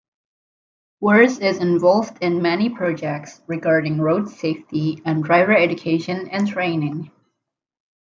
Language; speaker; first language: English; native; English